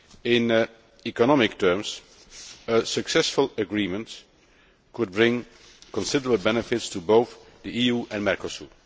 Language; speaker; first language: English; non-native, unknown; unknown